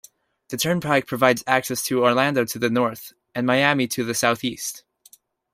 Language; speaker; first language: English; native; English